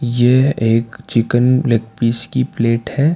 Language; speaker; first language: Hindi; non-native, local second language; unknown